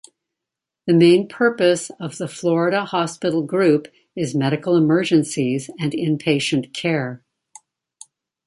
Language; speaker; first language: English; native; English